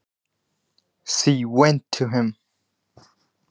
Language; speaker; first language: Icelandic; non-native, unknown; Nepali